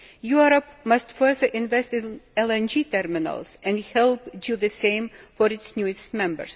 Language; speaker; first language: English; non-native, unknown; Lithuanian